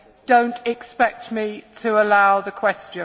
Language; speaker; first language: English; native; English